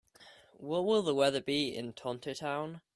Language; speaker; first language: English; native; English